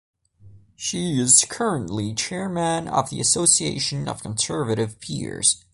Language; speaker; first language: English; non-native, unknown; Portuguese